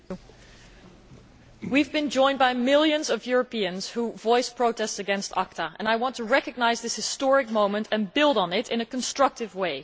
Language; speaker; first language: English; non-native, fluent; Dutch